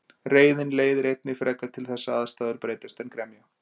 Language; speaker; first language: Icelandic; native; Icelandic